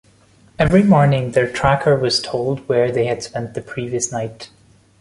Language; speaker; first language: English; non-native, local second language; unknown